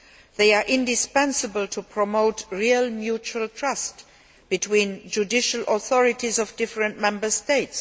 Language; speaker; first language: English; non-native, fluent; Luxembourgish